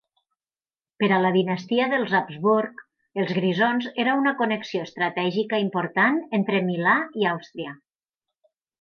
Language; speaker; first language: Catalan; native; Catalan